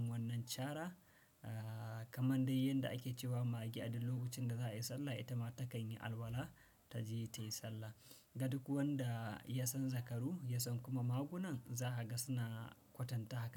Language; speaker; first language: Hausa; non-native, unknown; Fula